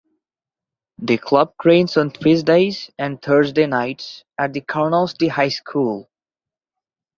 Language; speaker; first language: English; non-native, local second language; Bangla